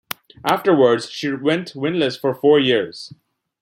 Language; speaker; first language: English; non-native, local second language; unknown